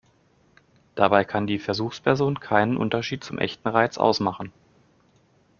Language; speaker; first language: German; native; German